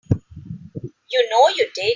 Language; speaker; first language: English; non-native, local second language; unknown